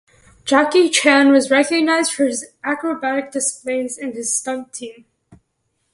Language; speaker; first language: English; native; English